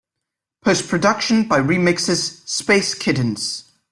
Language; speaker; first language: English; native; English